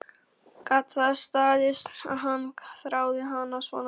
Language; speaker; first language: Icelandic; non-native, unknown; Polish